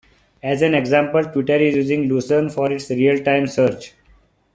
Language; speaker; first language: English; non-native, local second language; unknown